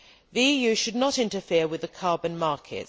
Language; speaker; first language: English; native; English